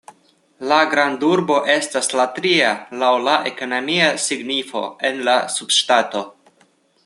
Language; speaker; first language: Esperanto; non-native, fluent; Russian